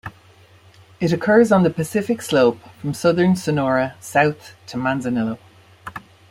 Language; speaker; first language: English; native; English